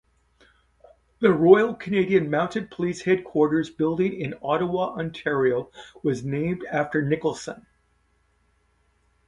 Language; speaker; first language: English; native; English